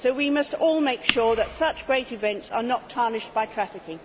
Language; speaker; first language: English; native; English